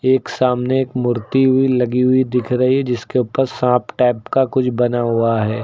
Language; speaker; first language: Hindi; native; Hindi